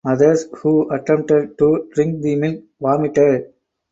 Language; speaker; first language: English; non-native, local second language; Tamil